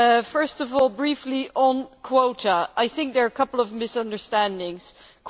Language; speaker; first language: English; non-native, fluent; Dutch